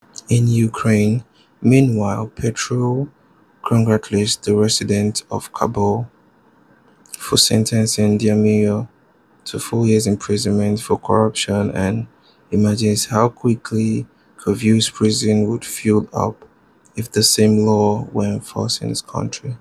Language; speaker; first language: English; non-native, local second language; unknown